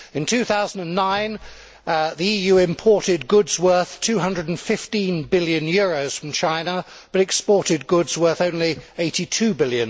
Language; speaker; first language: English; native; English